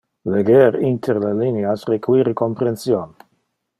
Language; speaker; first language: Interlingua; non-native, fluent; Dutch